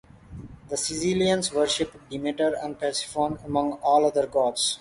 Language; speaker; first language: English; non-native, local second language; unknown